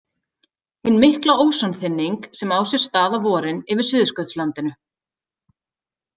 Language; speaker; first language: Icelandic; native; Icelandic